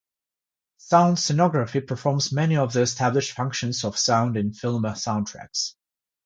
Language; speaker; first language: English; non-native, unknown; Georgian